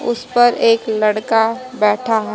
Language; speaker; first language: Hindi; native; Hindi